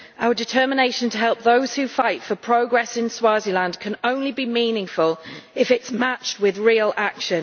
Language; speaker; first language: English; native; English